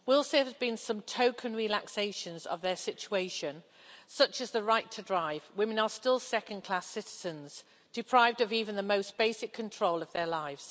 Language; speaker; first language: English; native; English